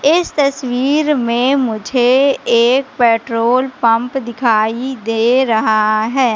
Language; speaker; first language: Hindi; native; Hindi